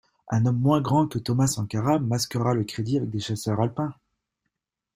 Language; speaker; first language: French; native; French